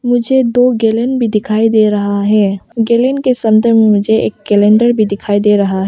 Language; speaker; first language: Hindi; non-native, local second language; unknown